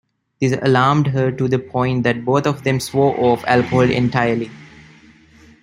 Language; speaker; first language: English; non-native, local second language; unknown